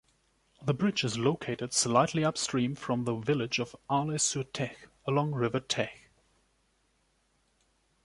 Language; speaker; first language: English; non-native, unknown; German